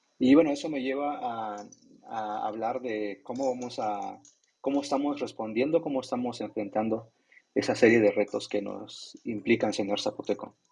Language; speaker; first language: Spanish; non-native, local second language; Zapotec